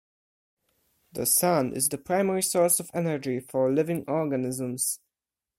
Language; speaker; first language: English; non-native, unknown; Polish